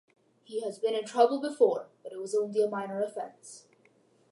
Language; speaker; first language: English; early bilingual, other home language; Malayalam